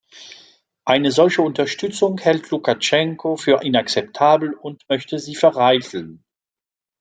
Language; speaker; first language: German; non-native, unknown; French